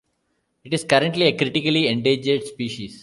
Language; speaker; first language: English; non-native, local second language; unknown